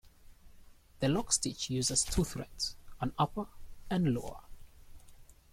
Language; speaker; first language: English; native; English